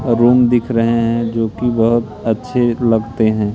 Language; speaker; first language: Hindi; native; Hindi